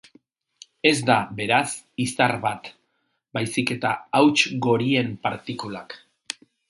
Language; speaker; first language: Basque; non-native, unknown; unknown